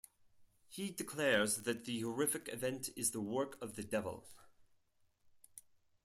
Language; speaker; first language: English; non-native, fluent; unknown